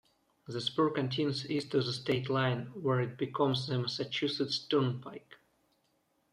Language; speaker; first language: English; non-native, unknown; Russian